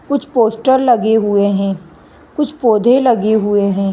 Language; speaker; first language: Hindi; native; Hindi